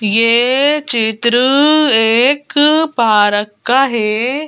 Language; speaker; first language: Hindi; native; Hindi